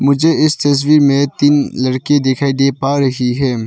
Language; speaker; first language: Hindi; non-native, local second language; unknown